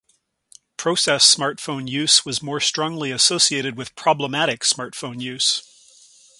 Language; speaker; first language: English; native; English